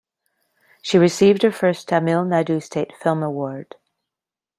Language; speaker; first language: English; non-native, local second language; French